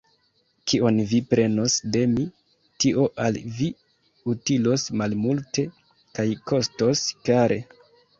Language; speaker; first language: Esperanto; non-native, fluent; Kinyarwanda